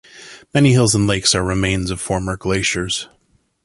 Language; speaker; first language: English; native; English